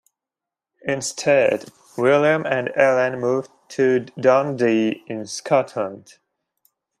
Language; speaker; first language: English; native; English